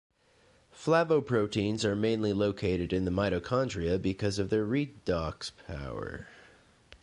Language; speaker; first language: English; native; English